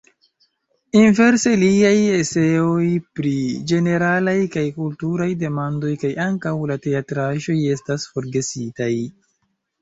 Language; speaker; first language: Esperanto; non-native, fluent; Chinese